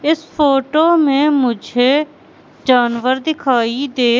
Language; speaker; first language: Hindi; native; Hindi